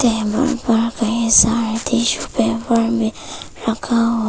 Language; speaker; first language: Hindi; early bilingual, other home language; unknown